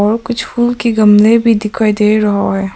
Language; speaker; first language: Hindi; early bilingual, other home language; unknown